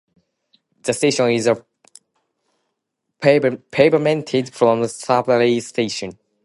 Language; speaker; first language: English; non-native, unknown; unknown